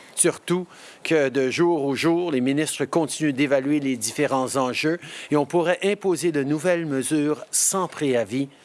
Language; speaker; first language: French; early bilingual, heritage; French